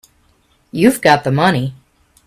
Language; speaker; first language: English; native; English